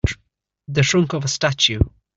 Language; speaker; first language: English; native; English